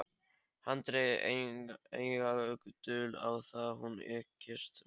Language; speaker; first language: Icelandic; non-native, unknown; Polish